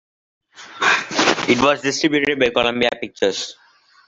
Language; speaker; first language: English; non-native, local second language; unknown